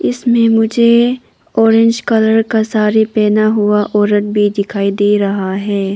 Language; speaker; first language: Hindi; non-native, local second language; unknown